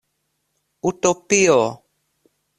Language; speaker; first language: Esperanto; non-native, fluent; Russian